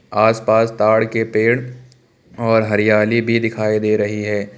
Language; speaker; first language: Hindi; native; Hindi